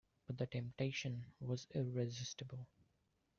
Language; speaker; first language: English; non-native, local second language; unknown